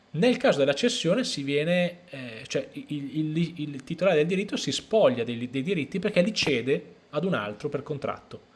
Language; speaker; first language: Italian; native; Italian